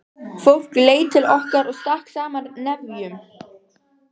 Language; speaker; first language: Icelandic; native; Icelandic